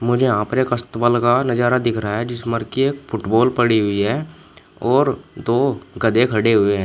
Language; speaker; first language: Hindi; native; Hindi